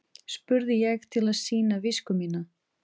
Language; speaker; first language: Icelandic; non-native, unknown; Portuguese